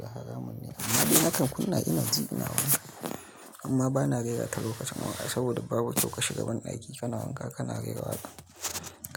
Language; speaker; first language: Hausa; native; Hausa